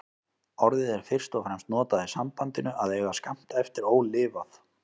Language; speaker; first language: Icelandic; native; Icelandic